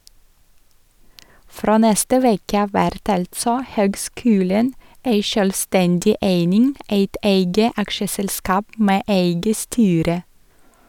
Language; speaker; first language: Norwegian; non-native, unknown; Russian